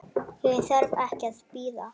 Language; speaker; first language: Icelandic; native; Icelandic